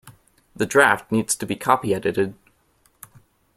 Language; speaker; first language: English; native; English